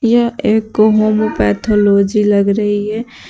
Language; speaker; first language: Hindi; native; Hindi